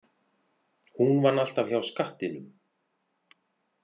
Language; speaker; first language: Icelandic; native; Icelandic